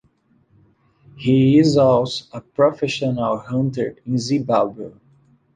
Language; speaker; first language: English; non-native, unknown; Portuguese